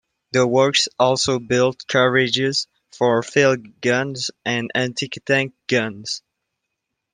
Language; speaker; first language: English; non-native, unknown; French